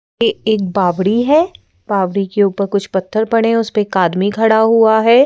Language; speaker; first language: Hindi; native; Hindi